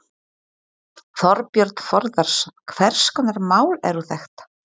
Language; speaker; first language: Icelandic; non-native, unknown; Polish